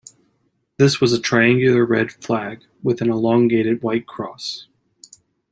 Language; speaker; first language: English; native; English